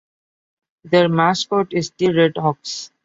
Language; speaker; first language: English; non-native, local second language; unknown